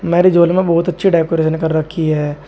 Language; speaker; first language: Hindi; native; Hindi